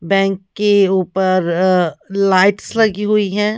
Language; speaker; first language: Hindi; non-native, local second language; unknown